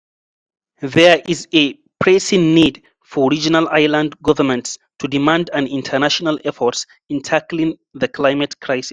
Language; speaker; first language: English; non-native, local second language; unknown